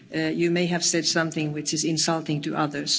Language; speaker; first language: English; non-native, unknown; Finnish